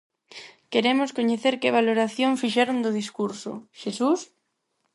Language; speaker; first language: Galician; non-native, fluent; Spanish